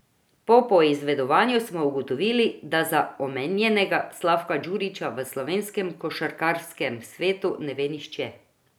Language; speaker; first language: Slovenian; non-native, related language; Croatian